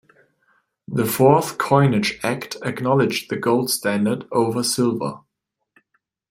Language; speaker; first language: English; non-native, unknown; German